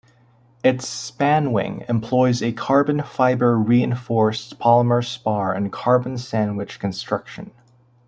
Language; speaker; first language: English; native; English